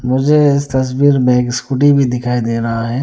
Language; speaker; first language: Hindi; non-native, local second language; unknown